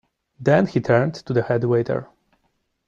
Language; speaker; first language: English; non-native, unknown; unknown